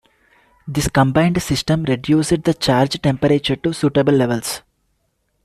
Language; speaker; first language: English; non-native, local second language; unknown